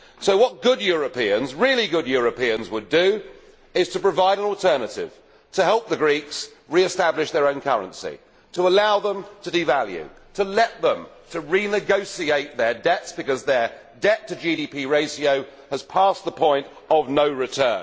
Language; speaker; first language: English; native; English